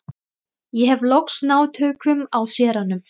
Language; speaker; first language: Icelandic; non-native, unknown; Thai